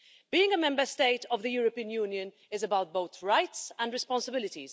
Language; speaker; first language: English; non-native, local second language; Maltese